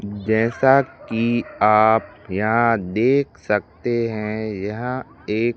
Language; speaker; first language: Hindi; native; Hindi